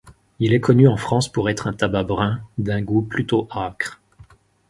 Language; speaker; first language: French; native; French